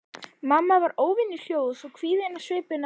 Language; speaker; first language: Icelandic; native; Icelandic